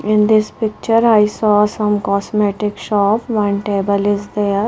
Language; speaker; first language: English; non-native, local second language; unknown